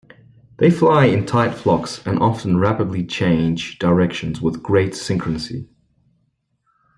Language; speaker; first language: English; native; English